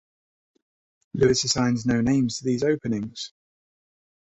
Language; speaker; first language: English; native; English